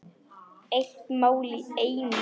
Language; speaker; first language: Icelandic; non-native, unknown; Polish